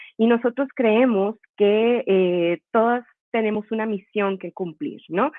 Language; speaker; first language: Spanish; native; Spanish